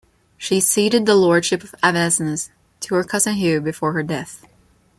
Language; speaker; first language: English; non-native, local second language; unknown